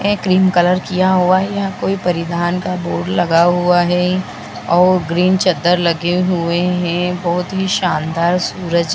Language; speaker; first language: Hindi; native; Hindi